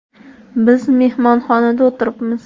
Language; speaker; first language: Uzbek; native; Uzbek